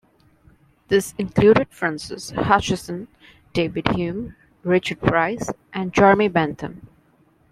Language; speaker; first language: English; non-native, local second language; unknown